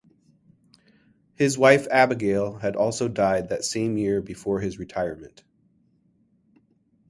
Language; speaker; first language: English; native; English